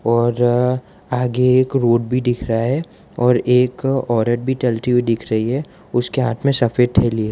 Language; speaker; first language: Hindi; non-native, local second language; Gujarati